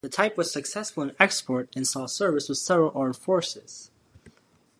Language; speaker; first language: English; native; English